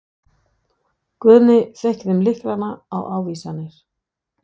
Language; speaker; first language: Icelandic; non-native, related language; Danish